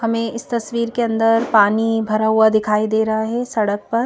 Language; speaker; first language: Hindi; native; Hindi